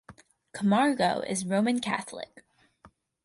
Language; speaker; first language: English; native; English